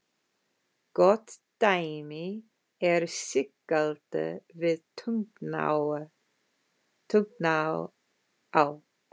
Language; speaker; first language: Icelandic; non-native, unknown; English